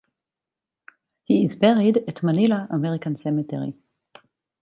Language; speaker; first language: English; non-native, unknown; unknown